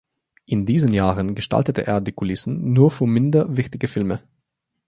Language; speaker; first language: German; non-native, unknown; Slovenian